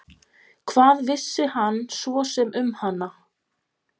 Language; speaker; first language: Icelandic; non-native, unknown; Polish